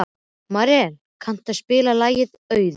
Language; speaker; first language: Icelandic; native; Icelandic